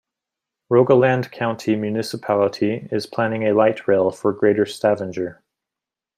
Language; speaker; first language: English; native; English